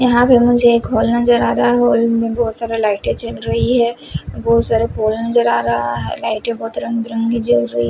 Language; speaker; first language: Hindi; non-native, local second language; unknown